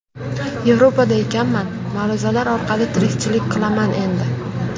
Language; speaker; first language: Uzbek; native; Uzbek